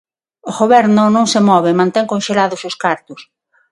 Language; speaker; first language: Galician; non-native, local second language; Spanish